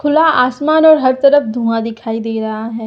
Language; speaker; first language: Hindi; native; Hindi